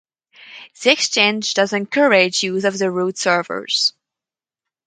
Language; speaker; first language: English; non-native, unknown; French